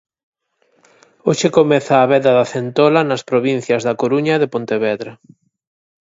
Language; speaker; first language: Galician; native; Galician